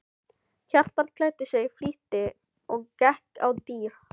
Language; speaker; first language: Icelandic; non-native, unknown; Filipino